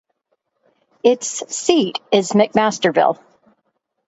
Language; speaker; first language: English; native; English